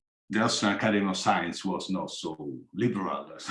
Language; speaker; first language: English; non-native, fluent; Italian